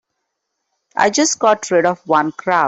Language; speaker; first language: English; non-native, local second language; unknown